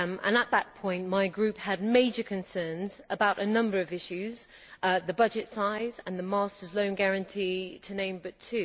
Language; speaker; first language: English; native; English